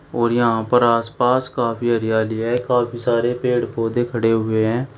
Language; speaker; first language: Hindi; native; Hindi